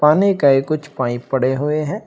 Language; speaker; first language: Hindi; native; Hindi